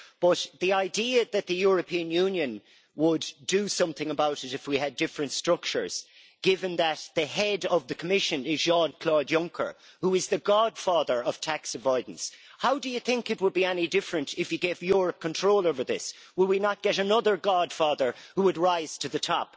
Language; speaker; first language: English; native; English